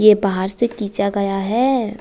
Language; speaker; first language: Hindi; non-native, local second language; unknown